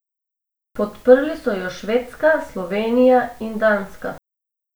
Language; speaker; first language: Slovenian; non-native, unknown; Macedonian